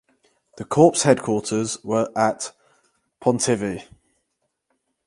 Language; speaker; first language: English; native; English